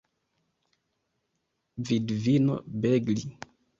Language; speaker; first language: Esperanto; non-native, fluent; Kinyarwanda